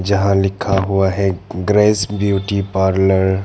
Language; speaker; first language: Hindi; non-native, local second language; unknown